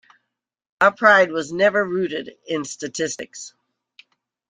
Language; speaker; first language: English; native; English